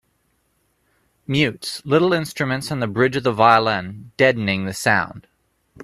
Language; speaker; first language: English; native; English